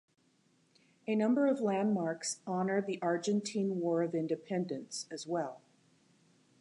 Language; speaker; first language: English; native; English